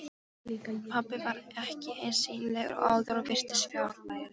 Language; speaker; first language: Icelandic; non-native, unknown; Polish